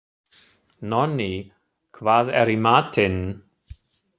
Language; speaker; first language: Icelandic; non-native, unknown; German